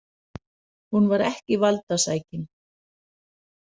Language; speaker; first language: Icelandic; non-native, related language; Danish